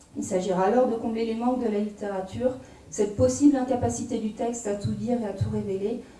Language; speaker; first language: French; native; French